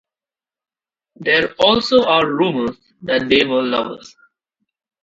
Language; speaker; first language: English; non-native, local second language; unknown